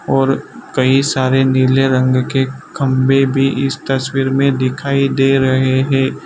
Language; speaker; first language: Hindi; non-native, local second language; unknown